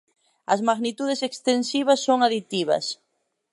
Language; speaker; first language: Galician; native; Galician